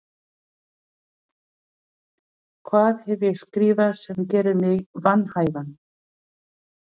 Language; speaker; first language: Icelandic; non-native, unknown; Filipino